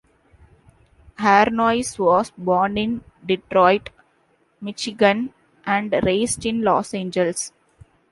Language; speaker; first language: English; non-native, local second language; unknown